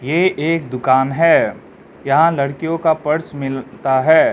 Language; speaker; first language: Hindi; non-native, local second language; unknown